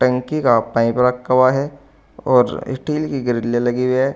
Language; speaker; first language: Hindi; native; Hindi